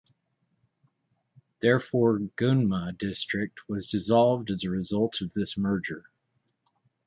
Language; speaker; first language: English; native; English